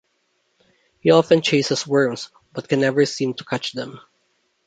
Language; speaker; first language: English; non-native, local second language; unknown